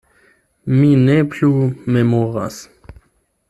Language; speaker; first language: Esperanto; non-native, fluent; German